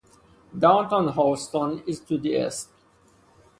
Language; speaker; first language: English; non-native, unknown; Persian